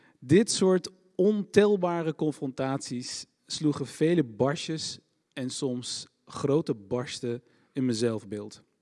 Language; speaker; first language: Dutch; early bilingual, other home language; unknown